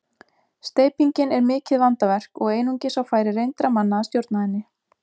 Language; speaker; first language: Icelandic; native; Icelandic